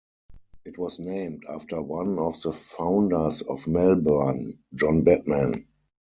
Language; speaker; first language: English; non-native, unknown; German